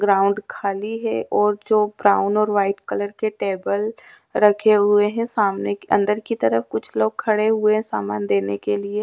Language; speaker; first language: Hindi; native; Hindi